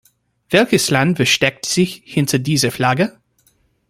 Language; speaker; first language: German; non-native, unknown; English